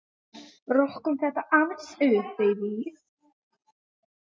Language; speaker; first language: Icelandic; non-native, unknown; English